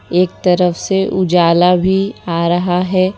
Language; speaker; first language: Hindi; non-native, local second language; Gujarati